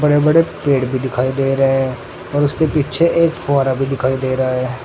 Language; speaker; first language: Hindi; native; Hindi